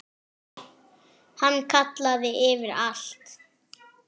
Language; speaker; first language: Icelandic; non-native, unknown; French